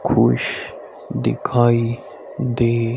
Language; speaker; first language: Hindi; native; Hindi